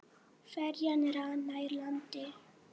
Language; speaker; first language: Icelandic; non-native, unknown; Polish